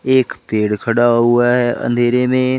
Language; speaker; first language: Hindi; native; Hindi